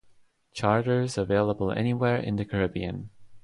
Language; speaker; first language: English; non-native, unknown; Estonian